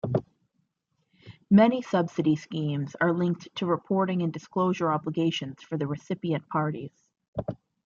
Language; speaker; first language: English; native; English